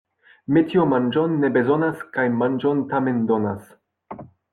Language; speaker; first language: Esperanto; non-native, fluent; French